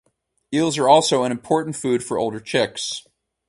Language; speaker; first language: English; native; English